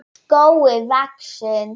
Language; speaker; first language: Icelandic; non-native, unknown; Polish